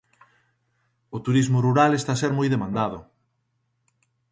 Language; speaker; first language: Galician; native; Galician